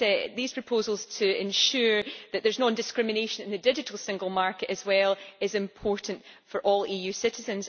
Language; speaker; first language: English; native; English